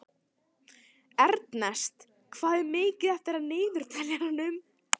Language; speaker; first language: Icelandic; non-native, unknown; Italian